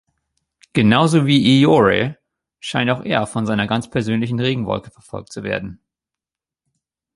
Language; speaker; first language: German; native; German